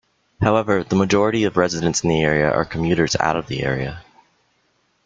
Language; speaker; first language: English; native; English